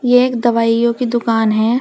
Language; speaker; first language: Hindi; native; Hindi